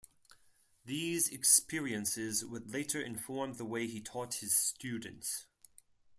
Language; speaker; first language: English; non-native, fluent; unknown